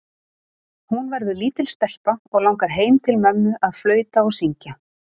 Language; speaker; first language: Icelandic; native; Icelandic